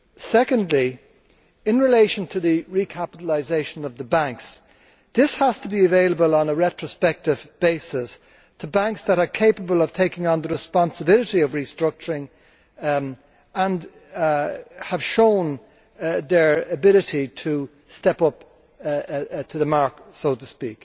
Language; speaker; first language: English; native; English